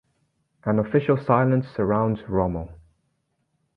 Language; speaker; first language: English; native; English